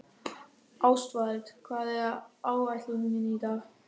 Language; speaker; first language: Icelandic; non-native, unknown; German